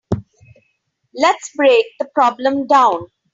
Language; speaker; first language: English; non-native, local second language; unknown